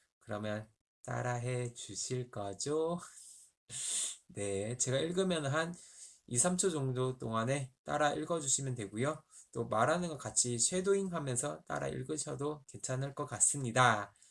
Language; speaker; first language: Korean; native; Korean